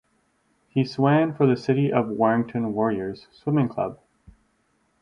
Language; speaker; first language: English; native; English